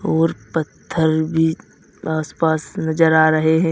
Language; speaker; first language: Hindi; native; Hindi